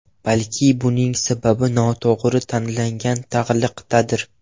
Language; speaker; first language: Uzbek; non-native, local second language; Russian